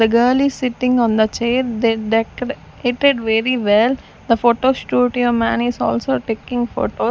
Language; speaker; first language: English; non-native, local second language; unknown